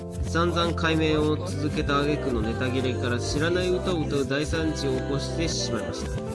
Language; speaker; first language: Japanese; native; Japanese